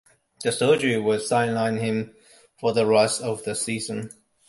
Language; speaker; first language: English; non-native, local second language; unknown